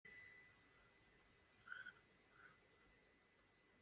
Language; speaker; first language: Icelandic; native; Icelandic